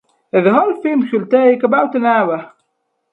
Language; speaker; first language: English; non-native, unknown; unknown